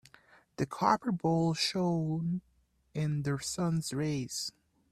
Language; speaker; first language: English; native; English